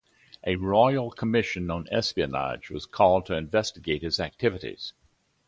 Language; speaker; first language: English; native; English